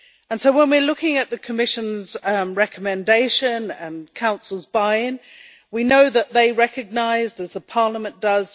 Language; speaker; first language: English; native; English